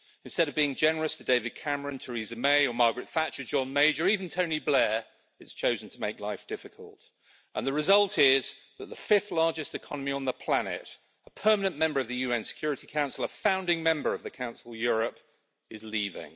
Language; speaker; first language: English; native; English